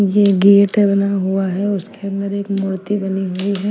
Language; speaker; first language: Hindi; non-native, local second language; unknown